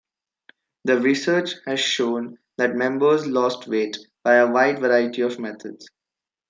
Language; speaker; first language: English; non-native, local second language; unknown